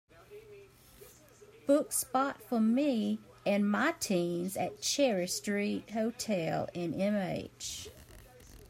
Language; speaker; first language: English; native; English